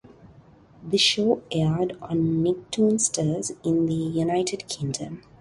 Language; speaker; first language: English; non-native, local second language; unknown